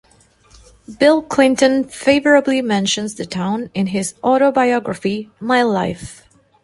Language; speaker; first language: English; non-native, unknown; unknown